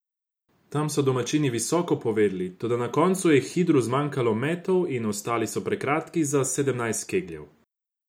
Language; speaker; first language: Slovenian; non-native, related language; Croatian